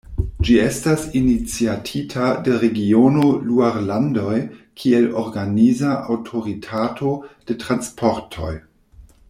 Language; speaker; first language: Esperanto; non-native, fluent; German